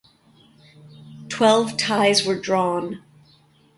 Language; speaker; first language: English; native; English